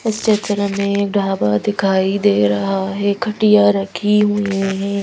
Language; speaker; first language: Hindi; native; Hindi